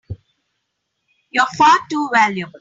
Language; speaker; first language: English; non-native, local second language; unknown